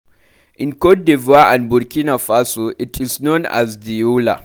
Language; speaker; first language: English; non-native, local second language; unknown